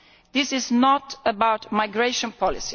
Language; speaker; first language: English; non-native, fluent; Italian